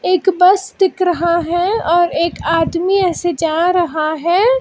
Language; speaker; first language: Hindi; non-native, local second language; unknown